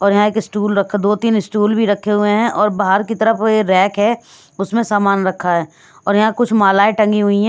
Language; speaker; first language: Hindi; non-native, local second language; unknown